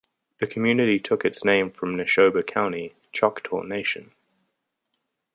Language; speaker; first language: English; native; English